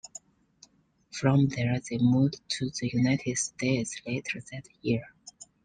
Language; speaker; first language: English; non-native, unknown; Chinese